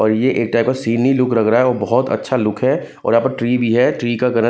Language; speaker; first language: Hindi; non-native, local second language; Punjabi